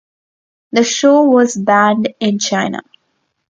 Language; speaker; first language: English; non-native, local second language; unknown